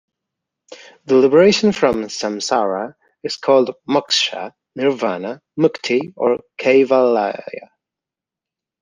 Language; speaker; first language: English; non-native, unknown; Spanish